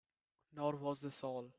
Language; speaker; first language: English; non-native, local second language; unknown